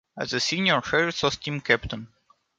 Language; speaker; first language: English; non-native, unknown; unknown